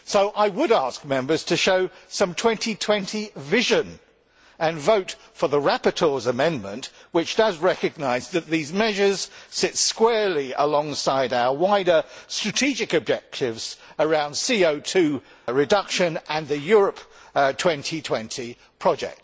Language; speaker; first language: English; native; English